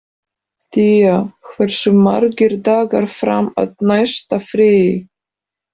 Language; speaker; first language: Icelandic; non-native, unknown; Polish